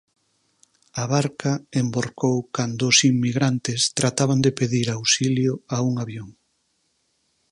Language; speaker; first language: Galician; native; Galician